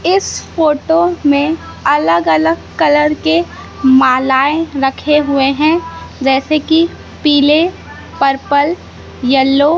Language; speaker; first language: Hindi; native; Hindi